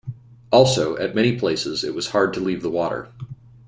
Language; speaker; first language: English; native; English